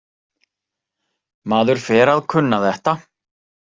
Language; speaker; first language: Icelandic; native; Icelandic